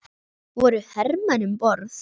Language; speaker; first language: Icelandic; native; Icelandic